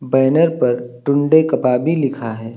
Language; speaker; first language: Hindi; native; Hindi